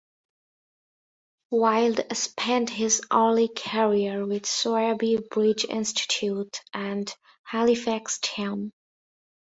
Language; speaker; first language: English; non-native, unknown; Bangla